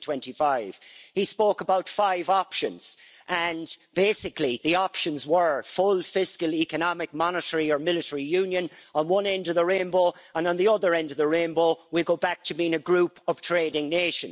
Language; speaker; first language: English; native; English